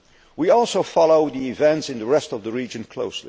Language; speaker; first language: English; non-native, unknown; Dutch